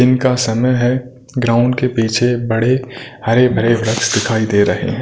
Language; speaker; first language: Hindi; non-native, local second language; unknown